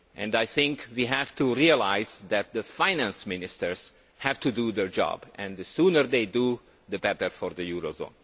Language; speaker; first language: English; non-native, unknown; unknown